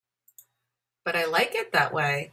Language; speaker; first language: English; native; English